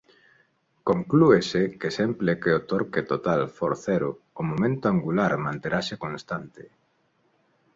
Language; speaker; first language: Galician; non-native, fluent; Spanish